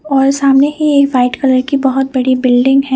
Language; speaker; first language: Hindi; non-native, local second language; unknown